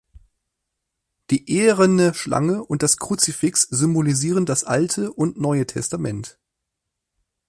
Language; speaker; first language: German; native; German